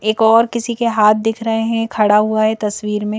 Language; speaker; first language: Hindi; native; Hindi